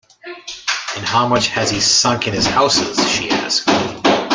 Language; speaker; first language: English; native; English